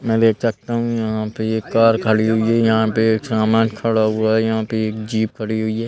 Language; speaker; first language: Hindi; native; Hindi